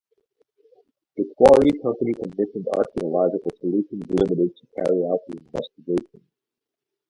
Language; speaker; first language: English; native; English